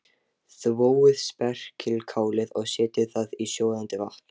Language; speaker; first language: Icelandic; non-native, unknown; Lithuanian